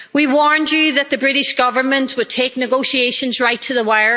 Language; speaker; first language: English; native; English